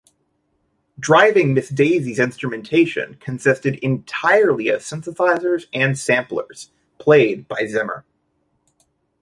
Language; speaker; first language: English; native; English